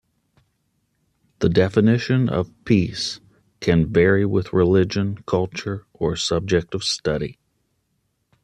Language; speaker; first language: English; native; English